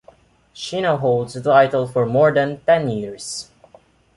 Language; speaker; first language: English; non-native, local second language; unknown